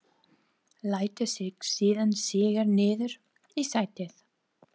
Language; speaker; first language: Icelandic; non-native, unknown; English